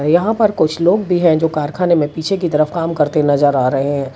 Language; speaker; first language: Hindi; non-native, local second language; Gujarati